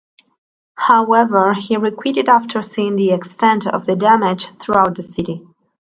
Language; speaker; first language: English; non-native, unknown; Spanish